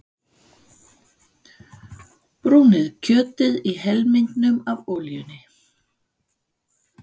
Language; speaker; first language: Icelandic; non-native, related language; Danish